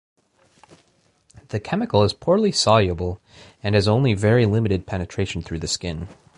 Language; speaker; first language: English; native; English